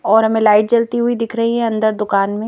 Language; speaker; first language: Hindi; native; Hindi